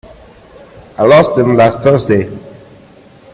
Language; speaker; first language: English; non-native, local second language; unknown